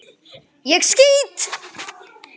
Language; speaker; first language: Icelandic; native; Icelandic